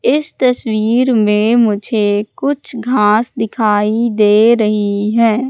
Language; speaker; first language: Hindi; native; Hindi